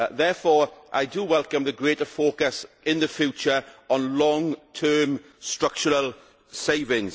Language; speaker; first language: English; native; English